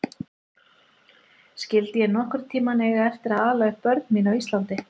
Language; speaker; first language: Icelandic; native; Icelandic